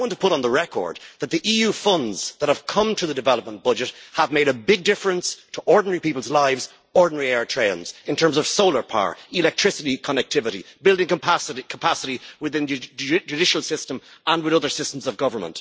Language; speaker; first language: English; native; English